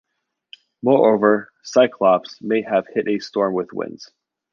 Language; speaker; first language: English; native; English